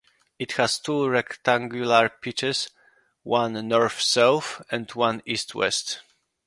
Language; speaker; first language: English; non-native, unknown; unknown